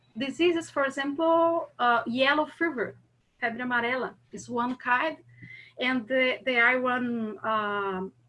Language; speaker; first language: English; non-native, learner; Portuguese